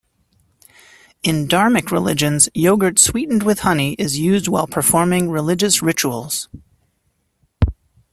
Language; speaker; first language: English; native; English